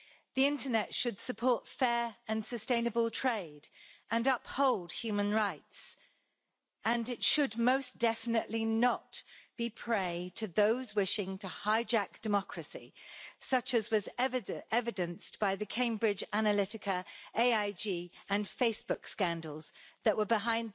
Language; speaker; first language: English; native; English